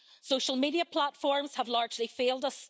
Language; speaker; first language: English; native; English